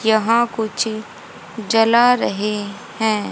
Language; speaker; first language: Hindi; native; Hindi